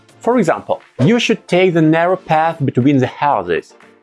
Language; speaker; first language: English; non-native, fluent; Russian